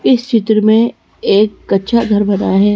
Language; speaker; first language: Hindi; native; Hindi